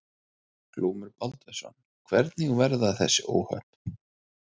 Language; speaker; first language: Icelandic; native; Icelandic